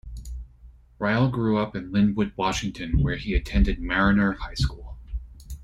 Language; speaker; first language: English; native; English